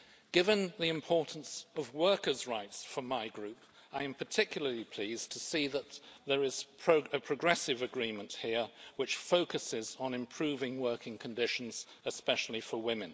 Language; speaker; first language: English; native; English